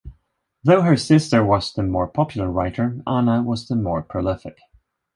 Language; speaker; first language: English; non-native, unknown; Swedish